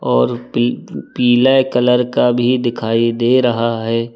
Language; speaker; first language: Hindi; native; Hindi